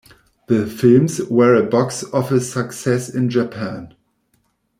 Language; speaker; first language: English; non-native, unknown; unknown